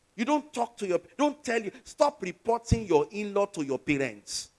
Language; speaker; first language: English; non-native, local second language; Yoruba